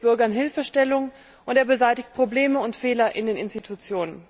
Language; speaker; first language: German; native; German